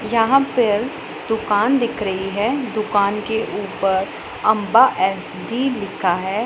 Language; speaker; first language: Hindi; non-native, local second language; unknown